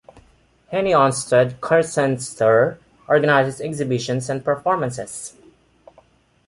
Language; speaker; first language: English; non-native, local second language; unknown